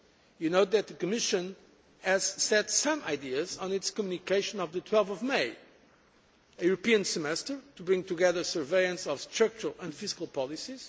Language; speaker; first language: English; non-native, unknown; Portuguese